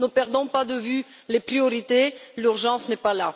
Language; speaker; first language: French; non-native, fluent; Bulgarian